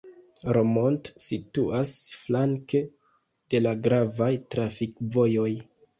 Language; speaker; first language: Esperanto; non-native, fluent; Kinyarwanda